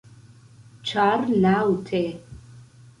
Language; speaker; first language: Esperanto; non-native, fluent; Central Kurdish